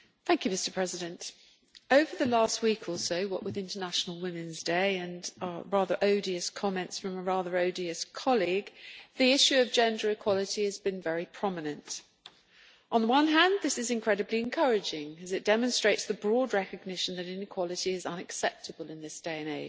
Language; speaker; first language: English; native; English